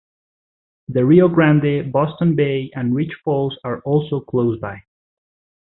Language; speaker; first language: English; non-native, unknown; Spanish